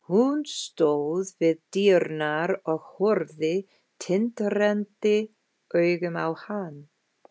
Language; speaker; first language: Icelandic; non-native, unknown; English